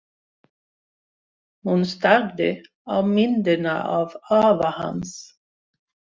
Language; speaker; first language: Icelandic; non-native, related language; Swedish